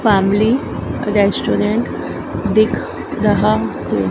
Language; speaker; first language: Hindi; native; Hindi